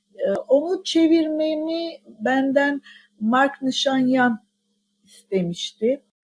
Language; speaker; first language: Turkish; non-native, local second language; Armenian